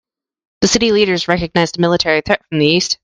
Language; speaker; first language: English; native; English